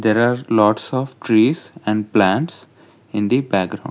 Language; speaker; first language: English; non-native, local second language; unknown